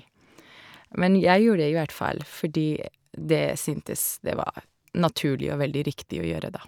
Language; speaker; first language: Norwegian; non-native, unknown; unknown